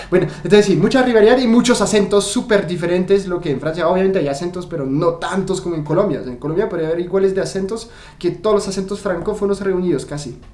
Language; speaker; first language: Spanish; non-native, fluent; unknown